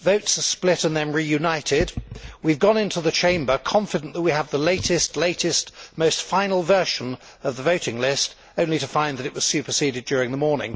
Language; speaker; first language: English; native; English